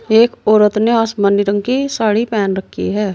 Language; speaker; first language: Hindi; native; Hindi